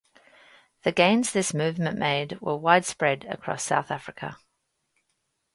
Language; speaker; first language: English; native; English